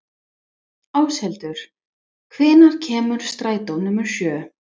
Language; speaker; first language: Icelandic; non-native, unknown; English